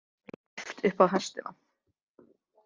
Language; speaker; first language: Icelandic; native; Icelandic